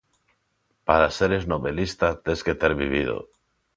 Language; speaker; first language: Galician; non-native, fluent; Spanish